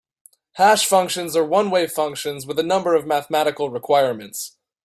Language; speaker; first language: English; native; English